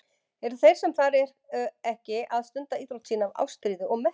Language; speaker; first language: Icelandic; native; Icelandic